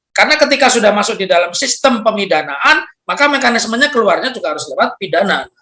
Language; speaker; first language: Indonesian; non-native, local second language; Javanese